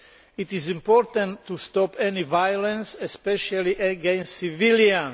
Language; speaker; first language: English; non-native, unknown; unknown